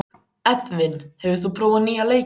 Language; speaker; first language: Icelandic; native; Icelandic